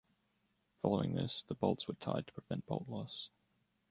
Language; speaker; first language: English; native; English